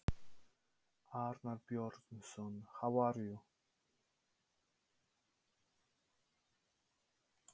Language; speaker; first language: Icelandic; non-native, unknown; Polish